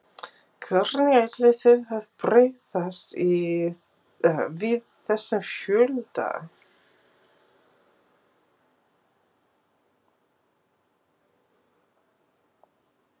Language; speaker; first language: Icelandic; non-native, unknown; English